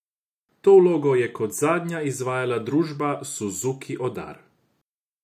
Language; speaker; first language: Slovenian; non-native, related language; Croatian